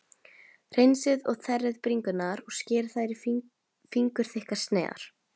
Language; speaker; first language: Icelandic; non-native, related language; Norwegian